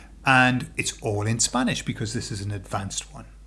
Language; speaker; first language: English; native; English